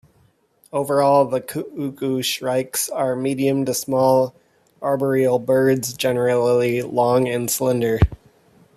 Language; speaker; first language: English; native; English